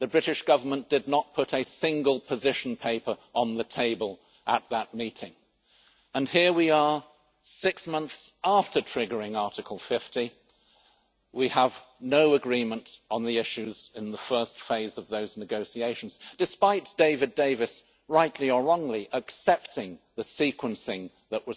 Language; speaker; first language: English; native; English